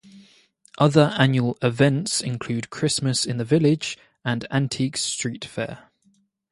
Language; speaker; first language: English; native; English